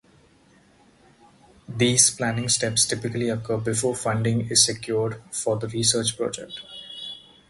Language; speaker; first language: English; non-native, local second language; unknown